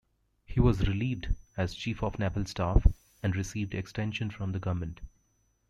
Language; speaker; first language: English; native; English